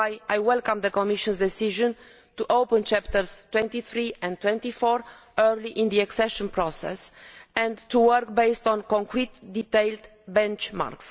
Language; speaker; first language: English; non-native, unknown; Romanian